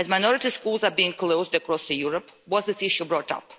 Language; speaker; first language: English; non-native, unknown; Russian